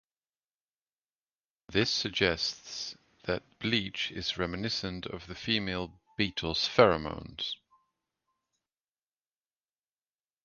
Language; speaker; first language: English; native; English